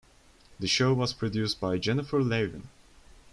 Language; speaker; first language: English; non-native, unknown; Turkish